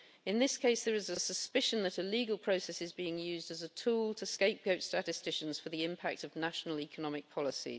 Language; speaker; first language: English; native; English